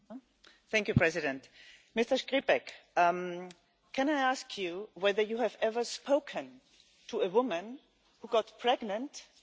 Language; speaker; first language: English; non-native, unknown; German